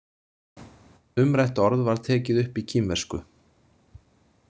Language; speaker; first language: Icelandic; native; Icelandic